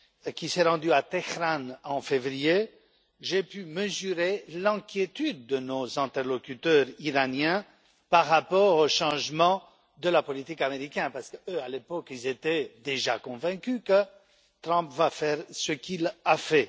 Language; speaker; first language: French; non-native, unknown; Romanian